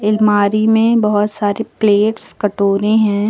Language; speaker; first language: Hindi; native; Hindi